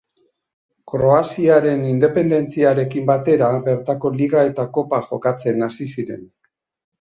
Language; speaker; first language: Basque; native; Basque